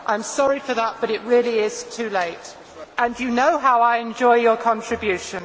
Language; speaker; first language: English; native; English